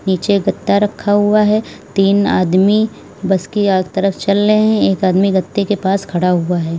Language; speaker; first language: Hindi; native; Hindi